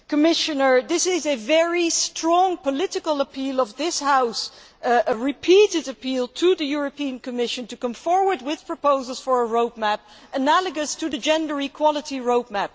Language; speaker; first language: English; non-native, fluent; Dutch